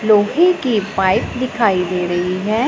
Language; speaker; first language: Hindi; non-native, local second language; Punjabi